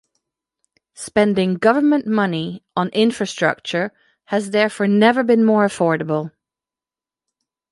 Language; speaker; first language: English; non-native, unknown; French